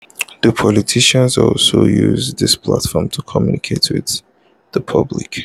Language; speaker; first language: English; non-native, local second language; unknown